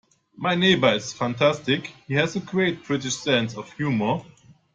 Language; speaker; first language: English; non-native, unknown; German